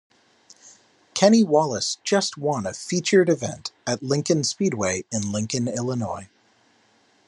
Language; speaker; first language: English; native; English